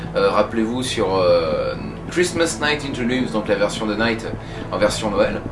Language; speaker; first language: French; native; French